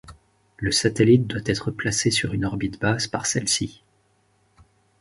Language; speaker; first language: French; native; French